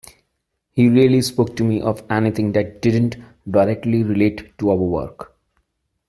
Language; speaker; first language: English; non-native, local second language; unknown